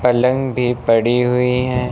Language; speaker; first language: Hindi; native; Hindi